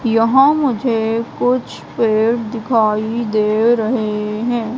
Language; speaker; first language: Hindi; native; Hindi